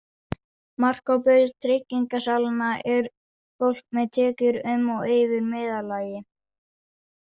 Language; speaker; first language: Icelandic; non-native, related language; Danish